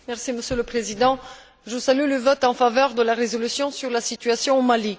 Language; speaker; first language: French; non-native, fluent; Bulgarian